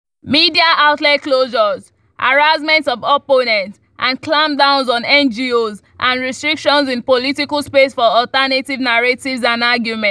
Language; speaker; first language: English; non-native, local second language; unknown